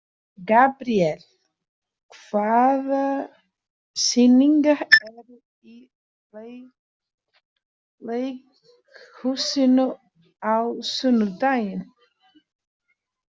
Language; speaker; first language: Icelandic; non-native, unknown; Portuguese